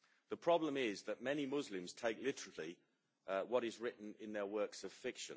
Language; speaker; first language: English; native; English